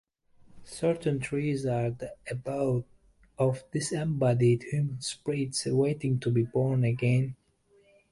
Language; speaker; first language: English; native; English